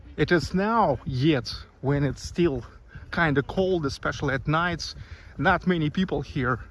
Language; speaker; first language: English; non-native, fluent; Russian